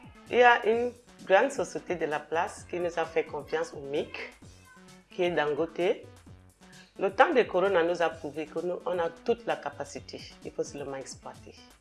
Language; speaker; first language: French; non-native, local second language; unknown